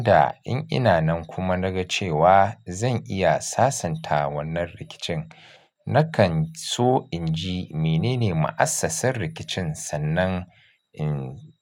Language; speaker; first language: Hausa; native; Hausa